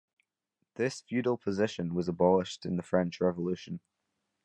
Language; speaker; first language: English; native; English